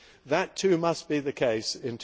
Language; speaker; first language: English; native; English